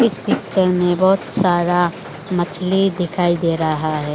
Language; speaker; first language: Hindi; non-native, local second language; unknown